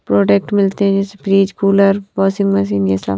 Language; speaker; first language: Hindi; non-native, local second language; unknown